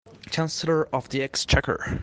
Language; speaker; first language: English; non-native, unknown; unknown